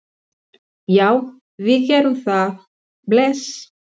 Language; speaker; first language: Icelandic; non-native, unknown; Spanish